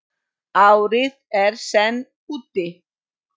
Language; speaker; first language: Icelandic; non-native, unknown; Polish